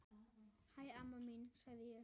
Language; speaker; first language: Icelandic; native; Icelandic